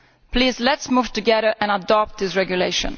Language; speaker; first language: English; non-native, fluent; Italian